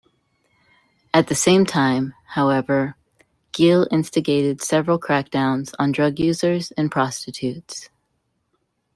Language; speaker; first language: English; native; English